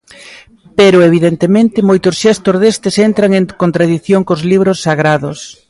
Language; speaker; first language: Galician; native; Galician